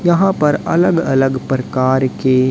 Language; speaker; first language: Hindi; native; Hindi